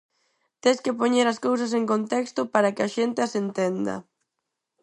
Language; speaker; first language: Galician; non-native, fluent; Spanish